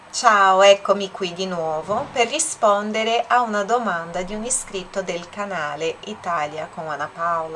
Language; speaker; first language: Italian; non-native, fluent; Portuguese